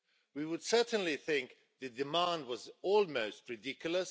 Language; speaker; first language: English; non-native, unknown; Swedish